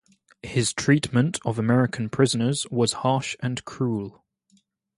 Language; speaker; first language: English; native; English